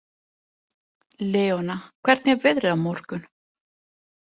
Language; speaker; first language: Icelandic; non-native, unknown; Italian